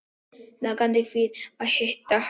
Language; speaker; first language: Icelandic; non-native, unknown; Polish